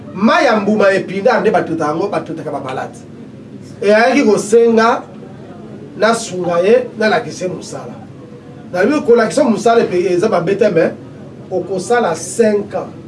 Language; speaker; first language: Lingala; native; Lingala